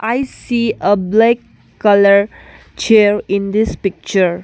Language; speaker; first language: English; non-native, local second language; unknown